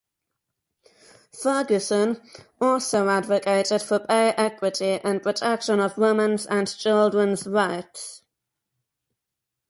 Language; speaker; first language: English; native; English